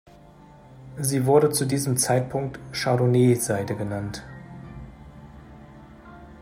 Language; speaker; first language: German; native; German